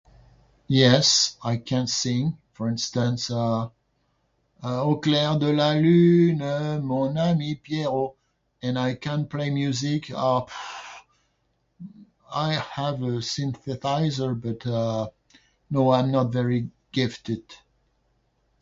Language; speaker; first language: English; non-native, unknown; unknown